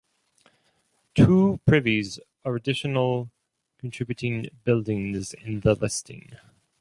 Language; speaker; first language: English; non-native, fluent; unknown